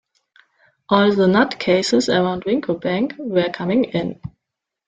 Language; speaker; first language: English; non-native, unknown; German